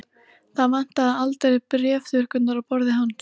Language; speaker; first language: Icelandic; native; Icelandic